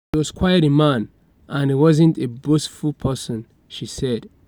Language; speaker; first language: English; non-native, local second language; Yoruba